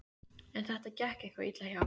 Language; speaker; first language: Icelandic; native; Icelandic